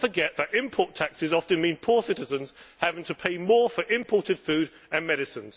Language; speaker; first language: English; native; English